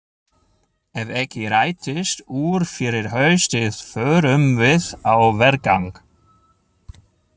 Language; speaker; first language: Icelandic; non-native, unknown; German